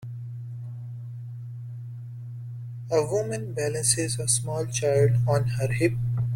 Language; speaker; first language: English; non-native, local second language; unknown